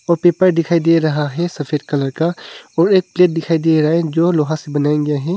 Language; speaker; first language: Hindi; early bilingual, other home language; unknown